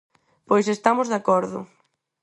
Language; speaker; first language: Galician; non-native, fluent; Spanish